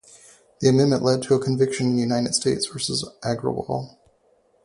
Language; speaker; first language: English; native; English